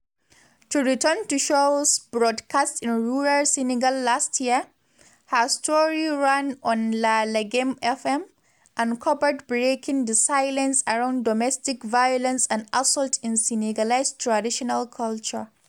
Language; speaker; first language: English; non-native, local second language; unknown